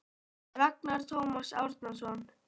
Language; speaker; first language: Icelandic; native; Icelandic